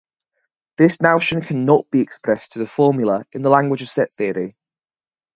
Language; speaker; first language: English; native; English